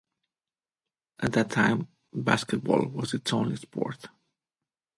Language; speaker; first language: English; non-native, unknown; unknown